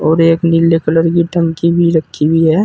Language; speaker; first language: Hindi; native; Hindi